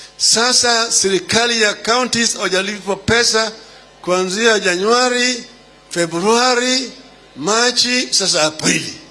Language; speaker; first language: Swahili; non-native, local second language; Luo (Kenya and Tanzania)